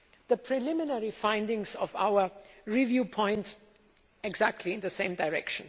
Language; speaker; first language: English; non-native, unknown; German